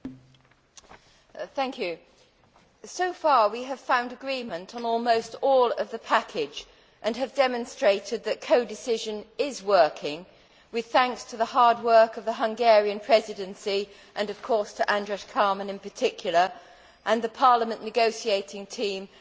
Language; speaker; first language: English; native; English